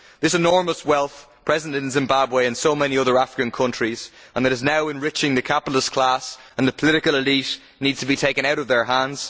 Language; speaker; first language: English; native; English